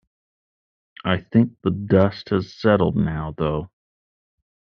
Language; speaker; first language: English; native; English